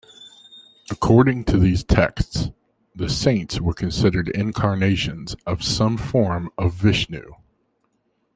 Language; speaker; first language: English; native; English